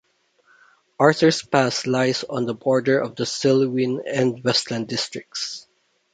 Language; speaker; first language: English; non-native, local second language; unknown